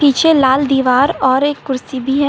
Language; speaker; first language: Hindi; native; Hindi